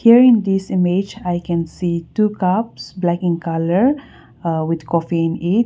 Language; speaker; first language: English; non-native, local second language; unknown